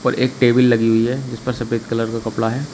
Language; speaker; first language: Hindi; native; Hindi